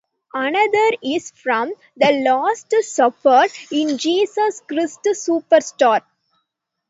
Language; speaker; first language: English; non-native, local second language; Tamil